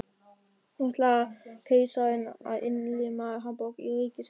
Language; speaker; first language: Icelandic; non-native, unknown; German